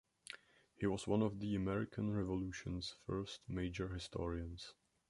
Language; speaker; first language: English; non-native, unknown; Czech